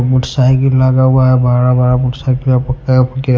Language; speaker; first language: Hindi; non-native, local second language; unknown